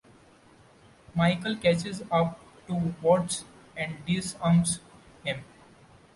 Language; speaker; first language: English; non-native, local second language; Marathi